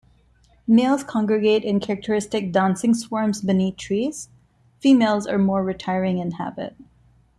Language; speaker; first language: English; non-native, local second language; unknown